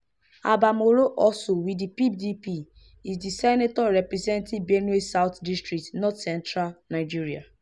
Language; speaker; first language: English; non-native, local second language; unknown